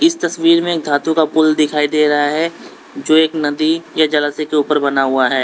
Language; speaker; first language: Hindi; native; Hindi